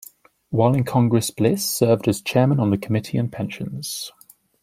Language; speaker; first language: English; native; English